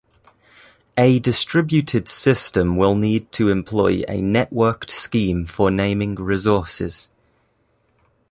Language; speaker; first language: English; native; English